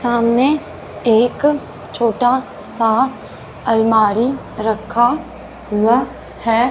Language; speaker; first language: Hindi; non-native, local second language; Punjabi